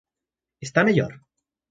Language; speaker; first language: Galician; native; Galician